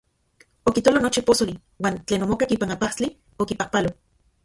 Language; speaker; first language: Central Puebla Nahuatl; non-native, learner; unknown